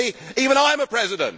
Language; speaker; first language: English; native; English